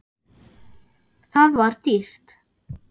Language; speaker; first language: Icelandic; non-native, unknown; German